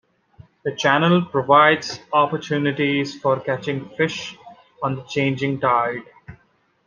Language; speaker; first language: English; non-native, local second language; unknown